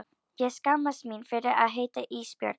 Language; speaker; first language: Icelandic; native; Icelandic